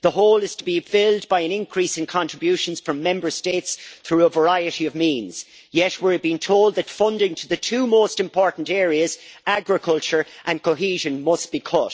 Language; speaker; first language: English; native; English